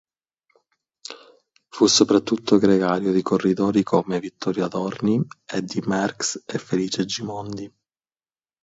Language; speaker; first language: Italian; native; Italian